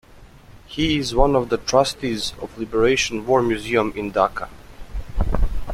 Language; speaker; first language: English; native; English